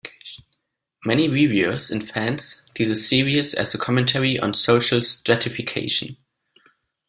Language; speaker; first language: English; non-native, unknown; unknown